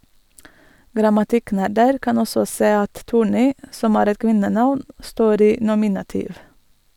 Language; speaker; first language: Norwegian; non-native, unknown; Latvian